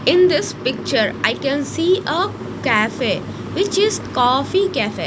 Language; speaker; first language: English; non-native, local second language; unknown